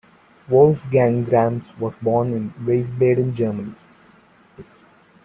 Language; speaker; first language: English; non-native, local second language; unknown